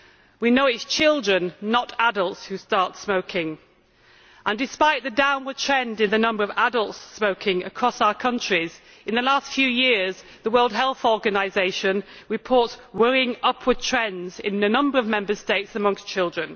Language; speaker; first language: English; native; English